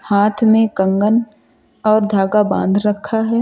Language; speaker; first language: Hindi; native; Hindi